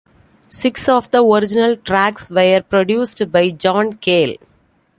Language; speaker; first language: English; non-native, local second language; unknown